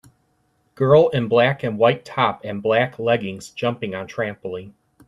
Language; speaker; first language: English; native; English